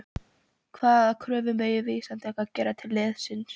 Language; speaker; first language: Icelandic; non-native, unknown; Polish